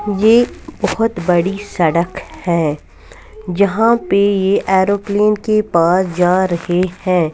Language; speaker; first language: Hindi; non-native, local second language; Punjabi